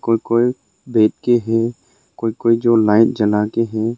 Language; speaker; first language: Hindi; non-native, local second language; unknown